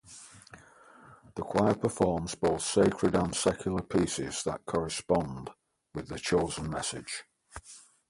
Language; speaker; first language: English; native; English